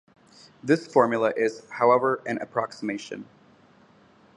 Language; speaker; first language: English; native; English